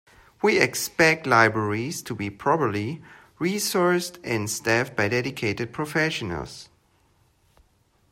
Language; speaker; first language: English; non-native, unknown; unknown